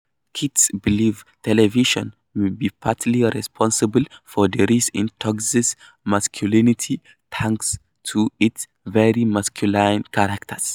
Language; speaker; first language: English; non-native, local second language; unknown